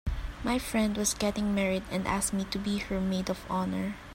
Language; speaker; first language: English; non-native, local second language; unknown